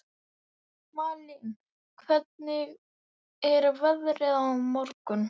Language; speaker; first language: Icelandic; native; Icelandic